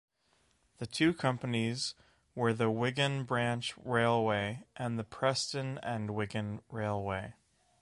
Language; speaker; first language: English; native; English